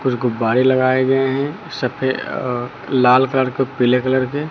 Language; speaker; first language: Hindi; native; Hindi